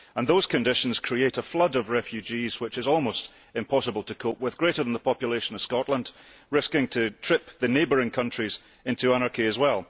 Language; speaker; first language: English; early bilingual, heritage; English